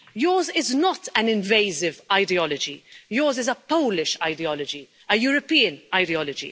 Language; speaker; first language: English; non-native, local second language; Maltese